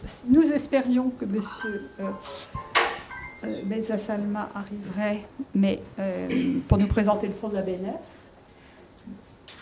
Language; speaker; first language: French; native; French